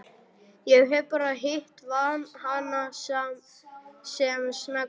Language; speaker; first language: Icelandic; non-native, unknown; German